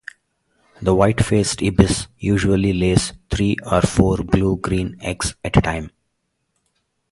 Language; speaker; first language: English; non-native, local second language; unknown